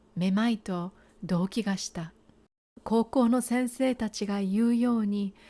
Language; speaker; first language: Japanese; native; Japanese